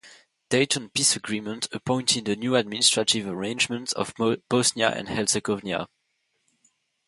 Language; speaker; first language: English; non-native, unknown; French